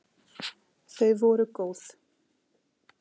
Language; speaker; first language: Icelandic; native; Icelandic